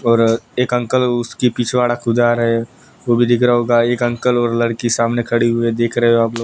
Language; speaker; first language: Hindi; non-native, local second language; Gujarati